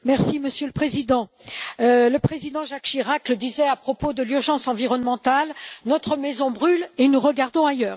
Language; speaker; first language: French; native; French